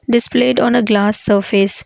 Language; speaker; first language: English; non-native, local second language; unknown